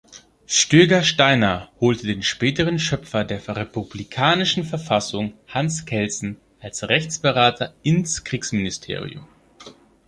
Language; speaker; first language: German; non-native, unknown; Greek